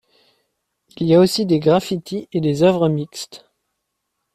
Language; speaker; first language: French; native; French